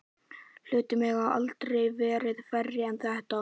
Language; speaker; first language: Icelandic; native; Icelandic